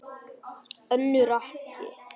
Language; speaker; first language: Icelandic; non-native, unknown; Vietnamese